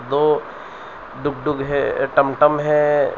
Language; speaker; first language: Hindi; non-native, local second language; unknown